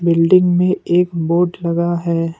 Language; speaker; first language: Hindi; non-native, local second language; Assamese